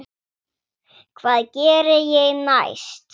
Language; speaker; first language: Icelandic; non-native, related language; Swedish